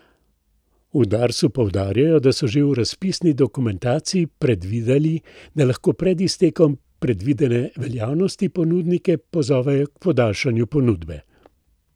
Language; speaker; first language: Slovenian; native; Slovenian